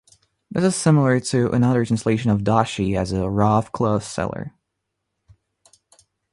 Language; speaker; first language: English; non-native, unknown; Russian